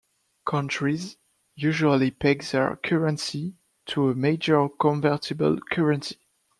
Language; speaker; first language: English; non-native, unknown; French